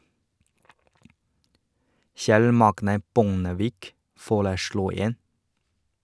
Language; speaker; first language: Norwegian; non-native, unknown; Chinese